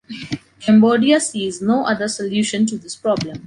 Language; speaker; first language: English; non-native, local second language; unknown